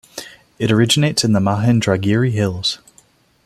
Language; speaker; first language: English; non-native, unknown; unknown